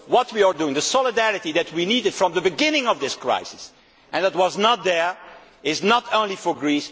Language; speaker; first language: English; non-native, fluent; Dutch